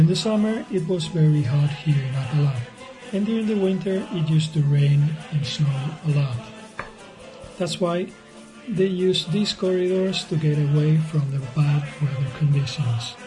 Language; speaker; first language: English; non-native, learner; Spanish